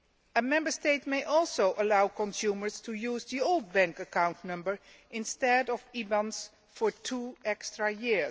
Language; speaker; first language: English; non-native, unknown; Dutch